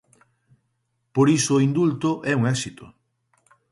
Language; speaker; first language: Galician; native; Galician